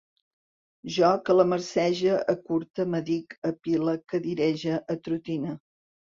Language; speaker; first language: Catalan; native; Catalan